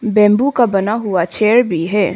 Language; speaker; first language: Hindi; non-native, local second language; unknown